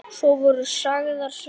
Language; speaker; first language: Icelandic; native; Icelandic